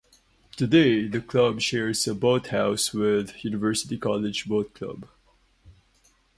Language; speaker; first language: English; non-native, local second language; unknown